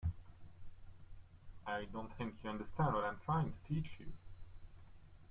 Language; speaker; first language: English; native; English